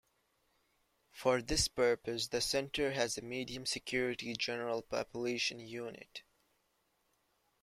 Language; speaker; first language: English; native; English